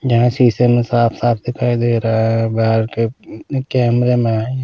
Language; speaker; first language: Hindi; non-native, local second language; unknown